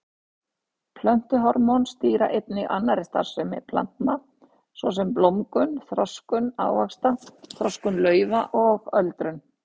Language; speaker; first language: Icelandic; native; Icelandic